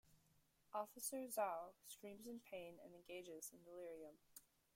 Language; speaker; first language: English; native; English